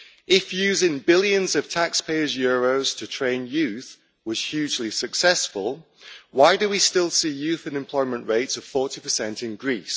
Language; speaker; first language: English; native; English